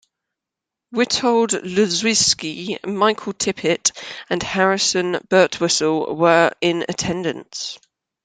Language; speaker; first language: English; native; English